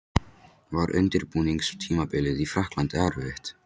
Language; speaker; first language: Icelandic; non-native, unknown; Polish